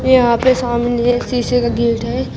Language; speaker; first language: Hindi; native; Hindi